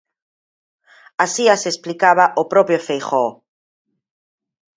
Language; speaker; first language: Galician; native; Galician